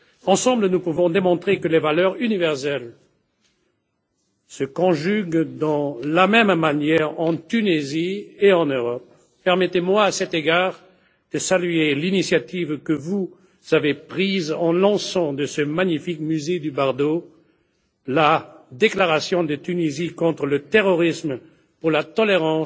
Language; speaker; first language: French; non-native, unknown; German